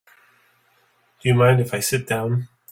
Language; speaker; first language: English; native; English